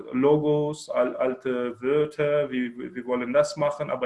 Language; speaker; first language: German; non-native, learner; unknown